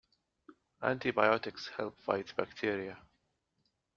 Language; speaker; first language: English; native; English